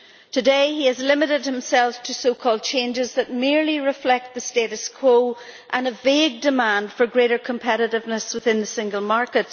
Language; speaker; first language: English; native; English